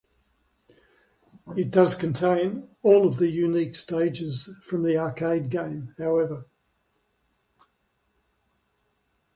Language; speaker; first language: English; native; English